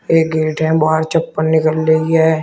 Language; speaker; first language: Hindi; native; Hindi